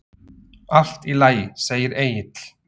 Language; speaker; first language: Icelandic; non-native, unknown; Slovak